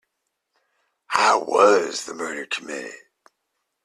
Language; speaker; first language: English; native; English